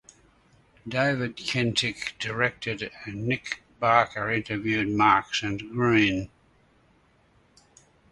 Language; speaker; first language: English; native; English